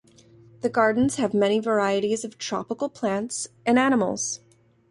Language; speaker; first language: English; native; English